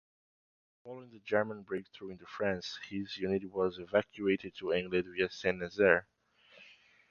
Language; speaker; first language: English; non-native, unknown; Portuguese